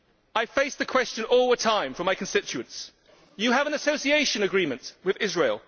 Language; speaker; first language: English; native; English